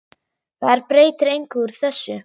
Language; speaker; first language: Icelandic; non-native, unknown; German